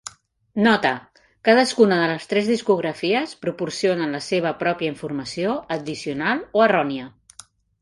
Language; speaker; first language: Catalan; native; Catalan